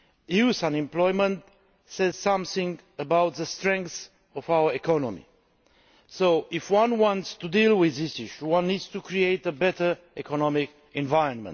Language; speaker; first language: English; non-native, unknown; Romanian